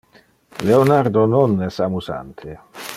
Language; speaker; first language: Interlingua; non-native, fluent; Dutch